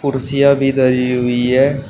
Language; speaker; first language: Hindi; native; Hindi